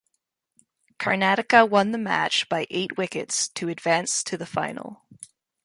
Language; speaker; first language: English; native; English